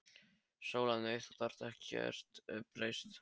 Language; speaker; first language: Icelandic; non-native, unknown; Polish